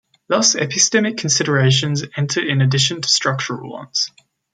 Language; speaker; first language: English; native; English